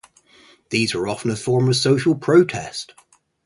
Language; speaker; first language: English; native; English